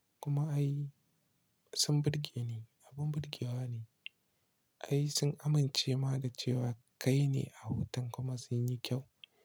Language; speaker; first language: Hausa; non-native, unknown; Igbo